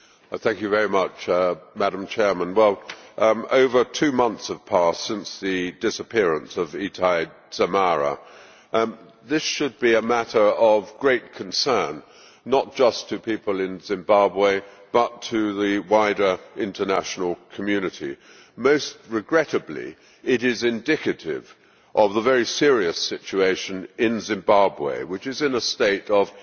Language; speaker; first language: English; native; English